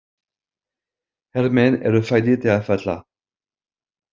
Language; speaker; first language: Icelandic; non-native, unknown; French